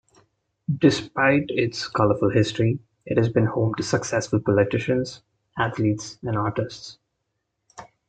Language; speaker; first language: English; non-native, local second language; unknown